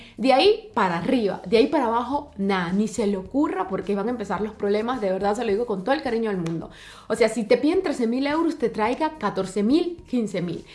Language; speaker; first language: Spanish; native; Spanish